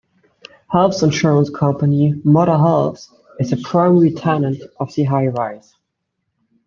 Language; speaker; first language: English; native; English